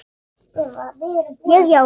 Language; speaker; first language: Icelandic; native; Icelandic